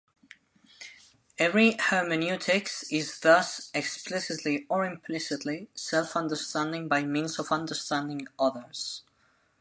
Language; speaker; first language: English; non-native, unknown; Spanish